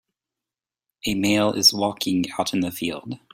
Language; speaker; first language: English; native; English